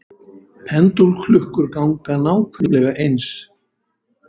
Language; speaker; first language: Icelandic; native; Icelandic